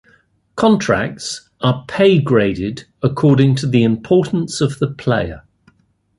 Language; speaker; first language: English; native; English